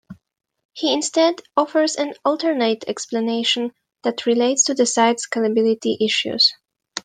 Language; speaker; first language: English; native; English